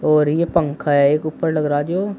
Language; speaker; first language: Hindi; native; Hindi